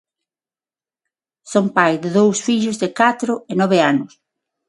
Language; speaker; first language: Galician; non-native, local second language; Spanish